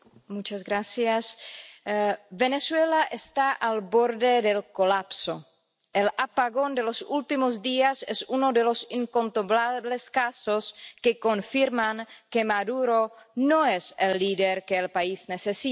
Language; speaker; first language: Spanish; non-native, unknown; Czech